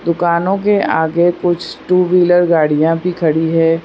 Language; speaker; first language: Hindi; non-native, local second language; Gujarati